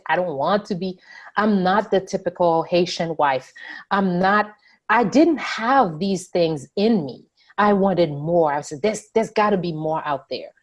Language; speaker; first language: English; non-native, fluent; Haitian Creole